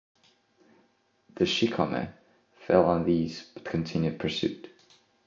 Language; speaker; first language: English; non-native, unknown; Estonian